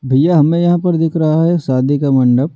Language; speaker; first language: Hindi; native; Hindi